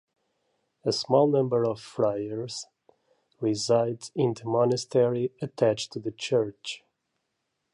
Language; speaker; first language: English; native; English